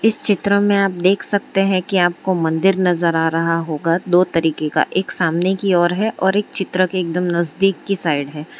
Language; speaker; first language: Hindi; non-native, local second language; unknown